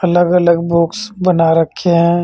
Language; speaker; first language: Hindi; native; Hindi